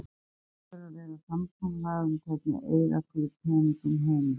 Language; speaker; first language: Icelandic; native; Icelandic